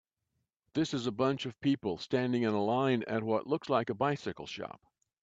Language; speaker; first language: English; native; English